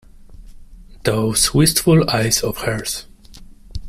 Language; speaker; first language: English; non-native, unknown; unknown